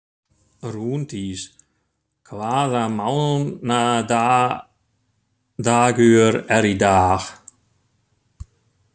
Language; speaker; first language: Icelandic; non-native, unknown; German